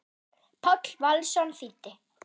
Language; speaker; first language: Icelandic; non-native, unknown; German